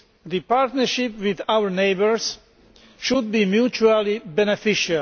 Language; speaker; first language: English; non-native, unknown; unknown